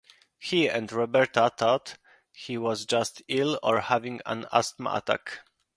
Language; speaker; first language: English; non-native, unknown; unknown